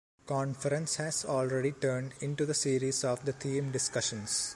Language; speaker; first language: English; non-native, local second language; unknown